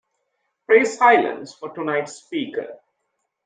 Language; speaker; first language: English; non-native, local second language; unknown